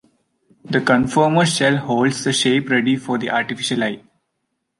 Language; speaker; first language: English; non-native, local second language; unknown